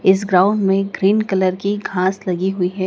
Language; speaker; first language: Hindi; native; Hindi